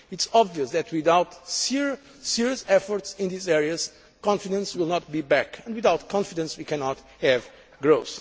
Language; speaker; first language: English; non-native, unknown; Portuguese